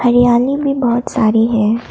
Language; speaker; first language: Hindi; non-native, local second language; Assamese